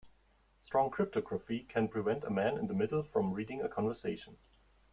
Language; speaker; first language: English; non-native, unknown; German